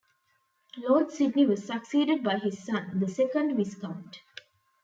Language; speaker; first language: English; non-native, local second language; Tamil